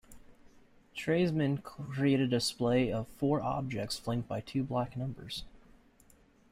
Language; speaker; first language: English; native; English